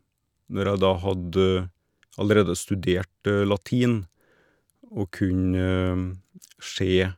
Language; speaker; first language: Norwegian; native; Norwegian